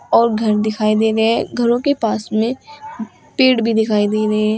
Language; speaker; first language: Hindi; native; Hindi